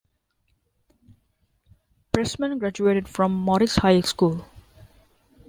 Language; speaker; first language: English; non-native, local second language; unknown